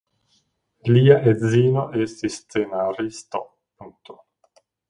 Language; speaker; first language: Esperanto; non-native, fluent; Danish